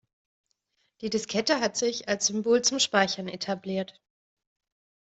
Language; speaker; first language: German; native; German